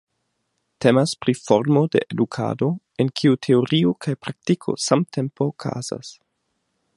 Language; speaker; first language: Esperanto; non-native, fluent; German